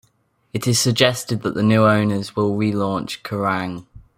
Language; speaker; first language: English; native; English